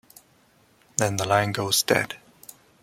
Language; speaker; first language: English; non-native, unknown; German